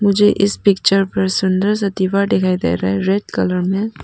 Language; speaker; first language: Hindi; non-native, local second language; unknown